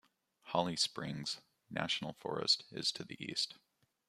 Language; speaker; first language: English; native; English